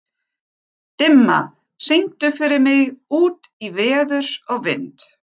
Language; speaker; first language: Icelandic; non-native, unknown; German